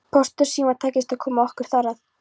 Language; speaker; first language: Icelandic; non-native, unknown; Polish